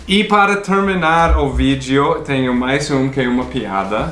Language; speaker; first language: Portuguese; non-native, fluent; English